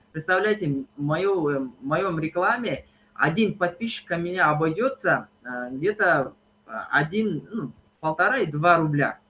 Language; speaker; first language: Russian; non-native, local second language; Kazakh